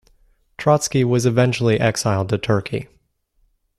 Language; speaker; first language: English; native; English